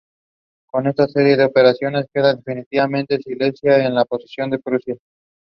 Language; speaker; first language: English; non-native, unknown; Spanish